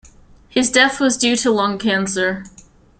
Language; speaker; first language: English; native; English